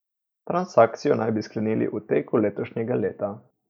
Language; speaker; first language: Slovenian; native; Slovenian